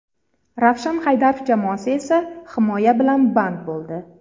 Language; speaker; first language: Uzbek; native; Uzbek